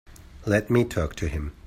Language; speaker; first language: English; native; English